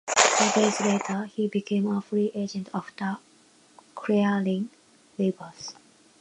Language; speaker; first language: English; non-native, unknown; Japanese